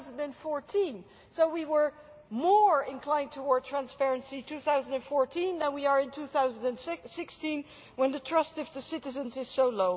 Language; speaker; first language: English; non-native, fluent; Dutch